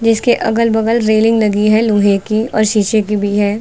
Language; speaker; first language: Hindi; native; Hindi